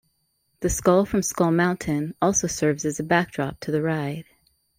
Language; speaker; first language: English; native; English